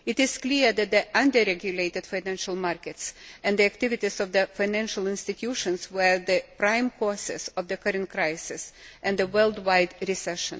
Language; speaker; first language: English; native; English